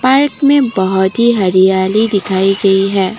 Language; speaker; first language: Hindi; non-native, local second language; Assamese